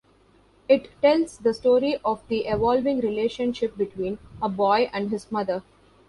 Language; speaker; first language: English; non-native, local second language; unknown